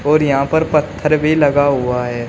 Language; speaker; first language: Hindi; native; Hindi